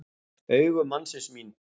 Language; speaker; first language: Icelandic; native; Icelandic